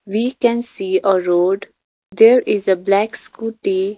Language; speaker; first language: English; non-native, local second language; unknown